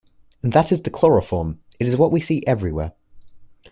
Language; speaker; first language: English; native; English